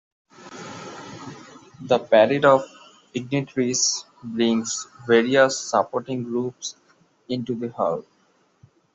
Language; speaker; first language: English; non-native, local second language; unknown